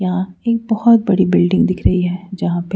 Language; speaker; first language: Hindi; native; Hindi